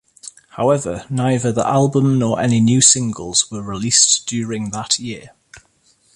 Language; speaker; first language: English; native; English